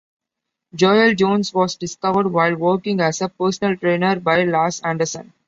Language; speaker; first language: English; non-native, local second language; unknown